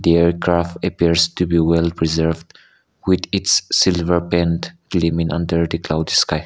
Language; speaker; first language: English; non-native, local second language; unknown